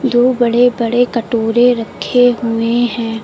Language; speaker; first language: Hindi; native; Hindi